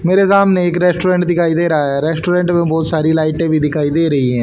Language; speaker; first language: Hindi; native; Hindi